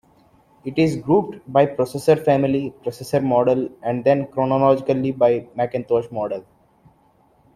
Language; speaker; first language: English; non-native, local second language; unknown